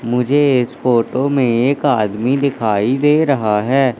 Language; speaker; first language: Hindi; native; Hindi